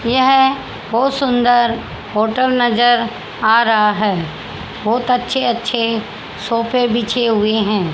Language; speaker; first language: Hindi; native; Hindi